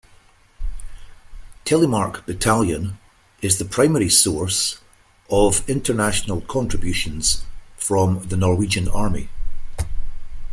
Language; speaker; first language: English; native; English